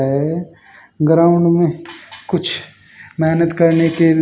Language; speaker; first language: Hindi; native; Hindi